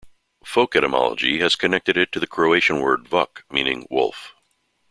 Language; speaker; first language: English; native; English